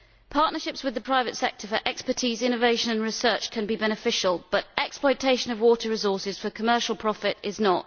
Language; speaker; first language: English; native; English